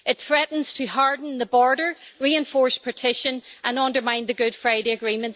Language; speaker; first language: English; native; English